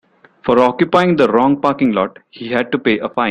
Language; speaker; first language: English; non-native, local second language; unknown